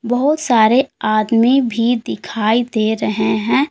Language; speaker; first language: Hindi; native; Hindi